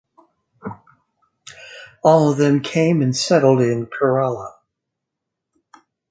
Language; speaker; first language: English; native; English